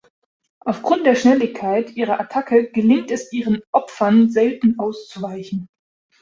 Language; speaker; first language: German; native; German